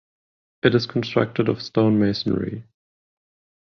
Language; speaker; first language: English; non-native, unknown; German